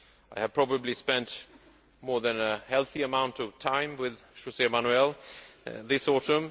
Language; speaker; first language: English; non-native, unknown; Swedish